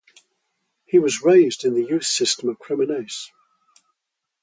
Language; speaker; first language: English; native; English